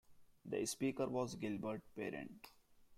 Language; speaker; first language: English; non-native, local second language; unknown